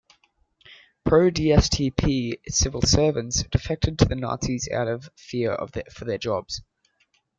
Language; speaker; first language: English; native; English